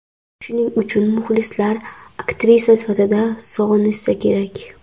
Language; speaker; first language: Uzbek; non-native, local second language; Kara-Kalpak